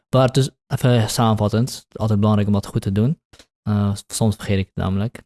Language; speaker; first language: Dutch; early bilingual, other home language; Kurdish